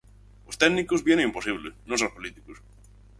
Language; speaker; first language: Galician; native; Galician